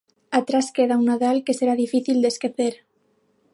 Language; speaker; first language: Galician; non-native, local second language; Spanish